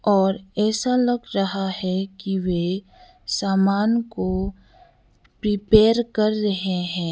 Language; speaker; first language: Hindi; non-native, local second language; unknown